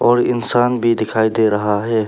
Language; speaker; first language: Hindi; non-native, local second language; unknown